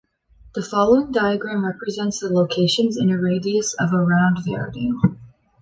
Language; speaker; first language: English; native; English